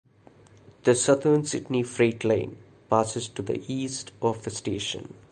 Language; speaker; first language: English; non-native, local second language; Malayalam